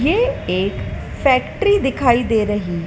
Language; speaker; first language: Hindi; native; Hindi